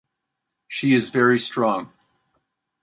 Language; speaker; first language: English; native; English